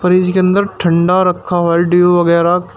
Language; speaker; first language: Hindi; native; Hindi